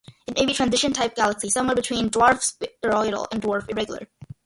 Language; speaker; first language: English; early bilingual, other home language; Malayalam